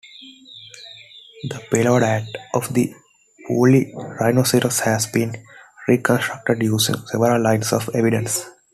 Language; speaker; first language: English; non-native, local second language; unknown